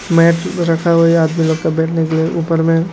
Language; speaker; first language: Hindi; non-native, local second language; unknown